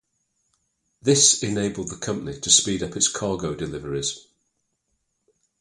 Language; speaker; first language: English; native; English